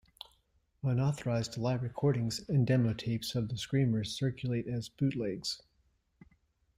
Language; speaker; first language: English; native; English